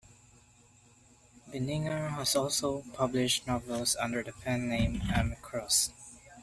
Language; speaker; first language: English; non-native, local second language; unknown